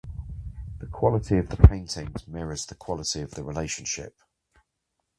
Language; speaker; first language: English; native; English